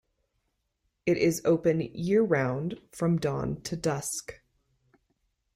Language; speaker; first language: English; native; English